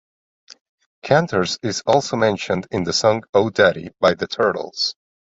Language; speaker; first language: English; non-native, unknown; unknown